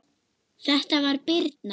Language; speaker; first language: Icelandic; non-native, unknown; German